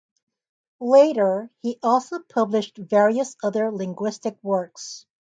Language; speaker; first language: English; native; English